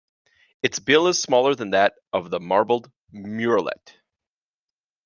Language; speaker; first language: English; native; English